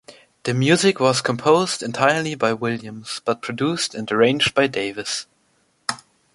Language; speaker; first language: English; non-native, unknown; German